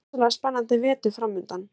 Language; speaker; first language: Icelandic; native; Icelandic